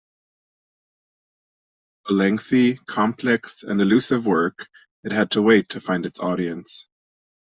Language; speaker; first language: English; non-native, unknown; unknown